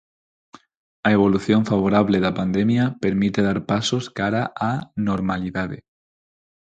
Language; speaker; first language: Galician; non-native, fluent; Spanish